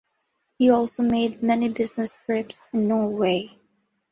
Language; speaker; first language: English; non-native, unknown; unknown